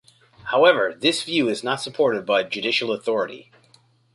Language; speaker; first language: English; native; English